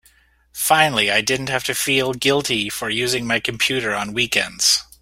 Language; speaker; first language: English; native; English